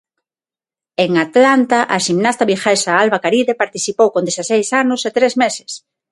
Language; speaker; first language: Galician; non-native, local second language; Spanish